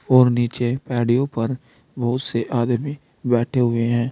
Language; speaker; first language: Hindi; native; Hindi